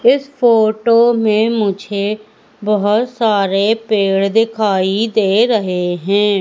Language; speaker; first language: Hindi; native; Hindi